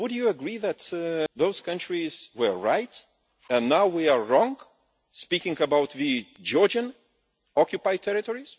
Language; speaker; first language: English; non-native, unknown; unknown